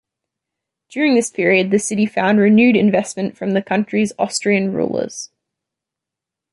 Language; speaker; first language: English; native; English